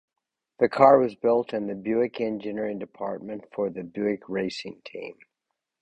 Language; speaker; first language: English; native; English